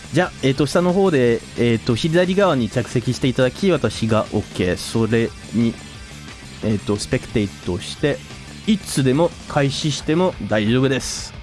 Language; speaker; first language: Japanese; non-native, fluent; French